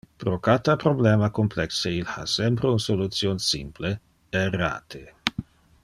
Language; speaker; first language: Interlingua; non-native, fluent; Dutch